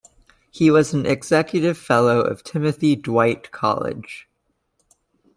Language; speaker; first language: English; native; English